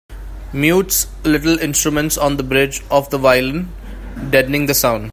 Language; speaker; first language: English; non-native, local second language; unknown